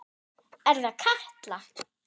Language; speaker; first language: Icelandic; non-native, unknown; German